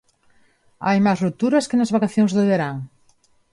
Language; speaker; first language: Galician; non-native, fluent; Spanish